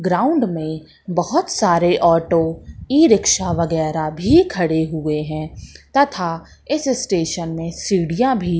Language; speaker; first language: Hindi; native; Hindi